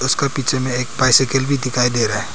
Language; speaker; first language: Hindi; non-native, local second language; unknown